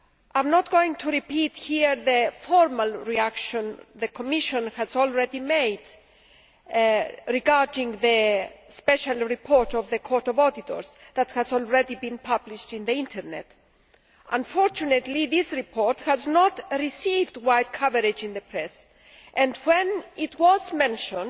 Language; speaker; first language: English; non-native, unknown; Greek